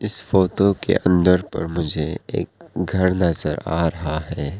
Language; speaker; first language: Hindi; non-native, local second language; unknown